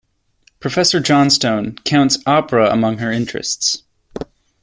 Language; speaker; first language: English; native; English